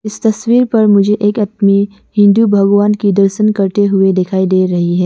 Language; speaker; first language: Hindi; non-native, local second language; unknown